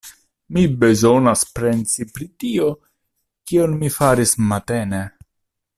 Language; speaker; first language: Esperanto; non-native, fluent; Italian